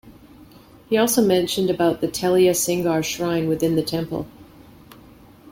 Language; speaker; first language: English; native; English